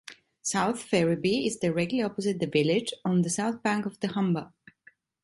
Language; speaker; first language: English; non-native, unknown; Italian